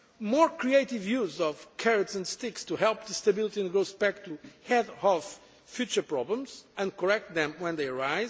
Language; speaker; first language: English; non-native, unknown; Portuguese